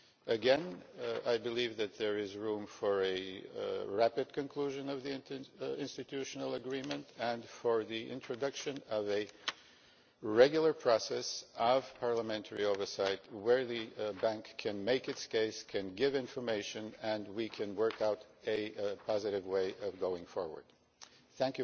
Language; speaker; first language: English; non-native, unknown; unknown